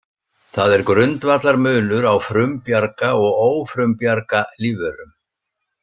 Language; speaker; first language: Icelandic; native; Icelandic